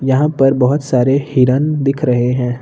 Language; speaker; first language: Hindi; native; Hindi